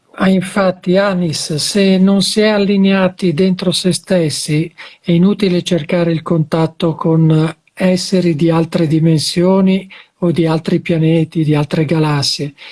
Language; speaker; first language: Italian; native; Italian